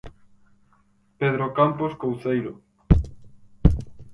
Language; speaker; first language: Galician; native; Galician